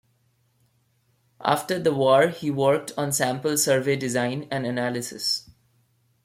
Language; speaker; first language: English; non-native, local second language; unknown